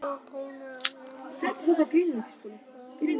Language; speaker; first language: Icelandic; native; Icelandic